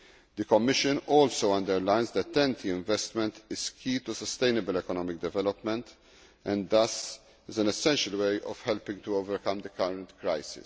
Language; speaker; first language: English; non-native, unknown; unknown